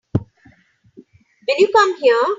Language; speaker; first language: English; non-native, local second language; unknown